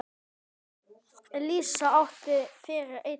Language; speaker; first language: Icelandic; native; Icelandic